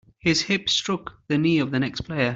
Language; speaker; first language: English; native; English